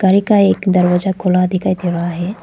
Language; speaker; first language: Hindi; non-native, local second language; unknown